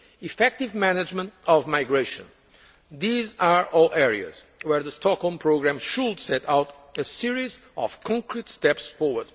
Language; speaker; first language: English; non-native, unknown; Portuguese